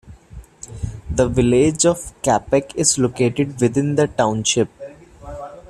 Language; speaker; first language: English; non-native, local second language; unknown